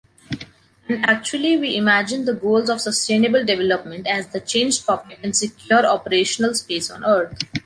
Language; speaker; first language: English; non-native, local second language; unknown